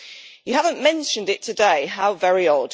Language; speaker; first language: English; native; English